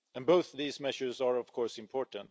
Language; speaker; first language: English; non-native, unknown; Swedish